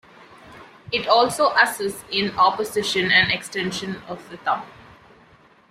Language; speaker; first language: English; non-native, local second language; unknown